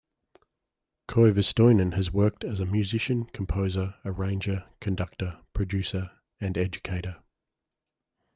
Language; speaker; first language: English; native; English